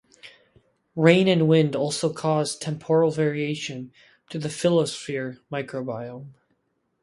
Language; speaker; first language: English; native; English